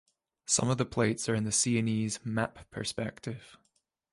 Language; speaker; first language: English; native; English